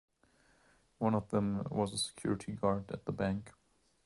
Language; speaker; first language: English; non-native, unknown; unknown